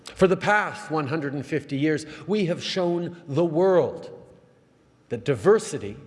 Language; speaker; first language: English; early bilingual, other home language; French